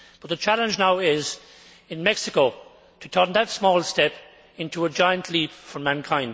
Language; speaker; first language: English; native; English